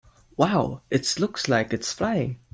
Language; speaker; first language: English; non-native, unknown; German